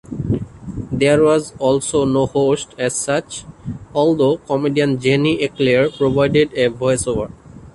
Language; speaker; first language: English; non-native, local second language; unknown